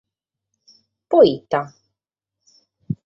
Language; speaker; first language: Sardinian; native; Sardinian